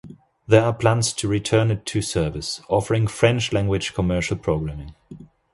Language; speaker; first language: English; non-native, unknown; German